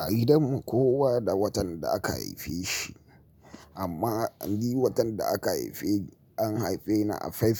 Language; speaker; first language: Hausa; native; Hausa